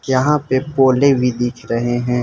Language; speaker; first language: Hindi; non-native, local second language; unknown